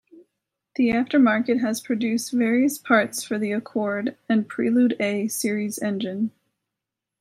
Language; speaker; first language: English; native; English